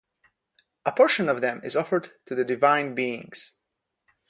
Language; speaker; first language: English; non-native, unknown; Polish